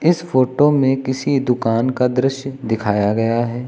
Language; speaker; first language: Hindi; native; Hindi